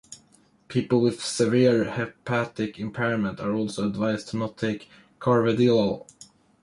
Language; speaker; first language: English; non-native, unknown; Swedish